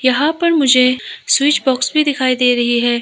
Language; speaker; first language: Hindi; non-native, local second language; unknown